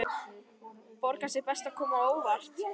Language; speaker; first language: Icelandic; native; Icelandic